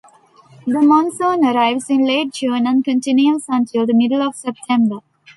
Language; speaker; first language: English; non-native, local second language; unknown